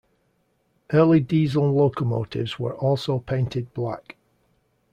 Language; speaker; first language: English; native; English